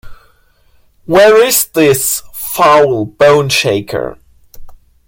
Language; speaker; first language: English; non-native, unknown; German